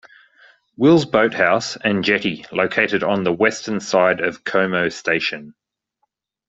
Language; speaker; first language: English; native; English